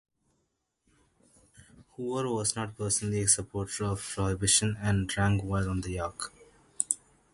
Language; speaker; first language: English; non-native, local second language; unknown